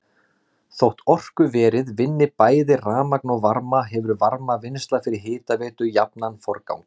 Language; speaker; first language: Icelandic; native; Icelandic